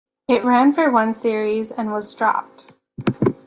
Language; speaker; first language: English; native; English